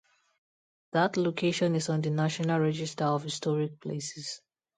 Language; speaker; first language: English; non-native, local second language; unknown